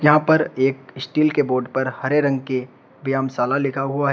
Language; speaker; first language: Hindi; native; Hindi